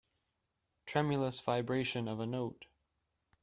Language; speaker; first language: English; native; English